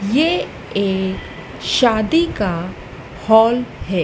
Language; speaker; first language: Hindi; native; Hindi